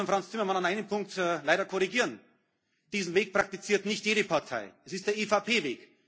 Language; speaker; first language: German; native; German